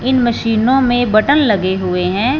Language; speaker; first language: Hindi; non-native, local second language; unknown